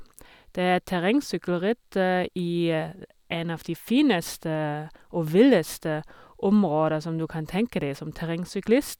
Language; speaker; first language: Norwegian; non-native, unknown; German